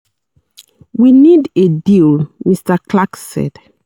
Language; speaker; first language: English; non-native, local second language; Yoruba